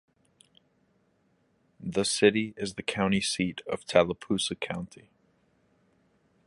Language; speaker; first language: English; native; English